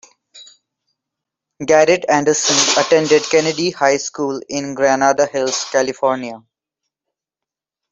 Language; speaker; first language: English; non-native, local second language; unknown